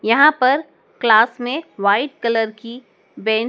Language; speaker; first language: Hindi; native; Hindi